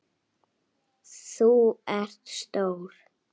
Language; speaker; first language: Icelandic; native; Icelandic